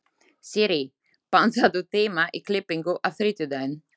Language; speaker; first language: Icelandic; non-native, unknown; Slovak